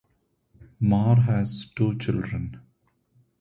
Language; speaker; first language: English; non-native, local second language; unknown